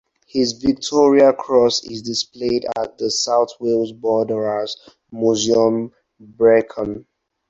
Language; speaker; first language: English; non-native, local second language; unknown